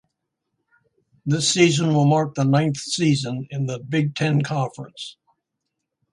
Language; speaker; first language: English; native; English